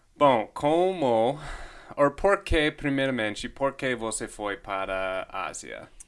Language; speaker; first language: Portuguese; non-native, fluent; English